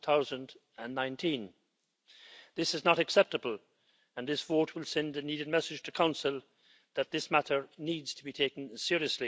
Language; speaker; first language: English; native; English